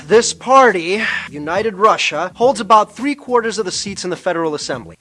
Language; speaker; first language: English; early bilingual, other home language; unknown